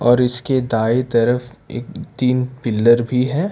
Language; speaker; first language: Hindi; non-native, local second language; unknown